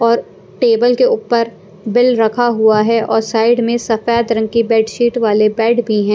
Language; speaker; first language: Hindi; non-native, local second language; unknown